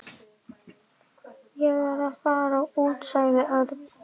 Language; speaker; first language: Icelandic; native; Icelandic